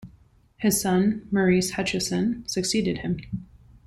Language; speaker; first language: English; native; English